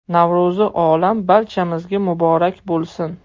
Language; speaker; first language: Uzbek; non-native, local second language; Russian